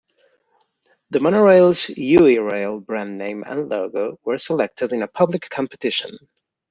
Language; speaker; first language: English; non-native, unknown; Spanish